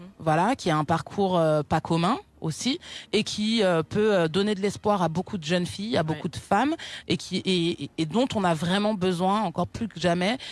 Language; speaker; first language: French; non-native, local second language; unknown